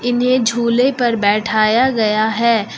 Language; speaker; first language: Hindi; native; Hindi